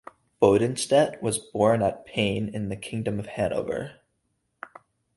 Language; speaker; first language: English; native; English